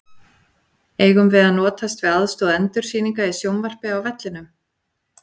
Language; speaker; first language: Icelandic; native; Icelandic